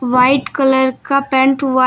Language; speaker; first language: Hindi; native; Hindi